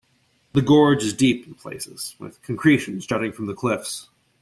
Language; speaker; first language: English; native; English